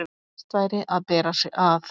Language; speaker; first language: Icelandic; native; Icelandic